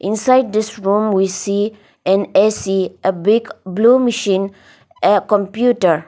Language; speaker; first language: English; non-native, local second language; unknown